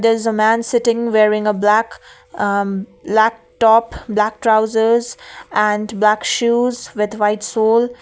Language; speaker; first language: English; non-native, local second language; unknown